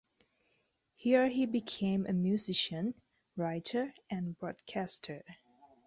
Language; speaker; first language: English; non-native, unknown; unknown